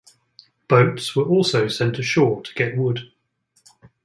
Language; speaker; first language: English; native; English